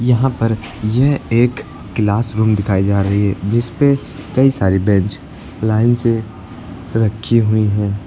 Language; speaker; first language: Hindi; native; Hindi